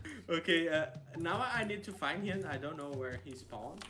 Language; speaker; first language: English; non-native, fluent; Portuguese